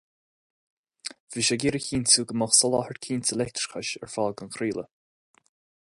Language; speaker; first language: Irish; non-native, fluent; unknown